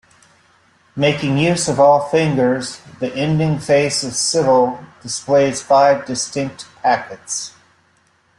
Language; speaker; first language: English; native; English